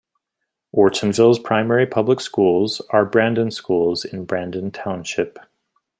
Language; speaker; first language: English; native; English